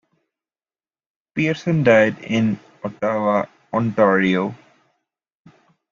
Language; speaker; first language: English; native; English